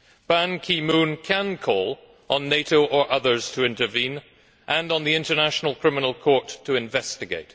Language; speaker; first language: English; native; English